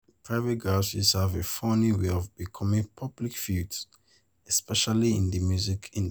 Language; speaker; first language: English; non-native, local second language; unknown